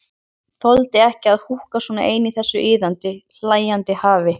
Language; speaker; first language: Icelandic; native; Icelandic